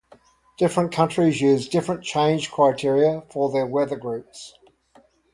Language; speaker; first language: English; native; English